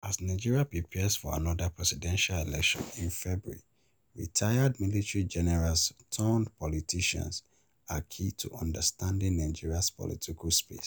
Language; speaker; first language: English; non-native, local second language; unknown